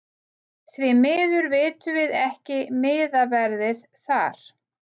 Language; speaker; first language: Icelandic; native; Icelandic